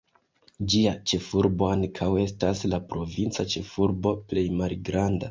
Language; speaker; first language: Esperanto; non-native, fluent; Kinyarwanda